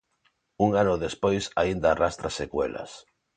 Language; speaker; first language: Galician; non-native, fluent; Spanish